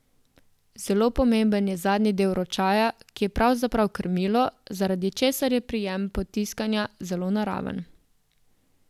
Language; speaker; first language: Slovenian; native; Slovenian